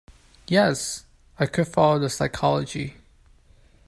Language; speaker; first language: English; non-native, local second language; Cantonese